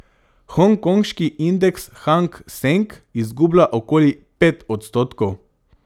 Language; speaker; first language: Slovenian; non-native, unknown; Macedonian